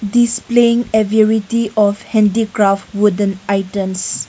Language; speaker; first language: English; non-native, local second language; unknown